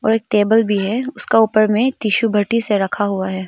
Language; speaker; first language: Hindi; non-native, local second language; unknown